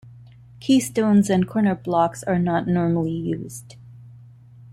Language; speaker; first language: English; non-native, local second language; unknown